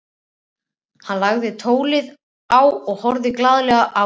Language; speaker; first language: Icelandic; native; Icelandic